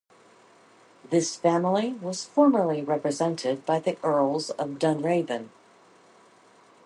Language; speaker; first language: English; native; English